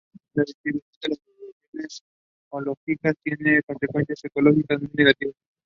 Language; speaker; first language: English; non-native, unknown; Spanish